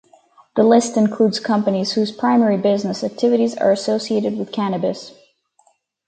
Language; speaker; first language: English; native; English